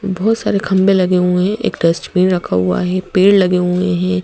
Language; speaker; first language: Hindi; native; Hindi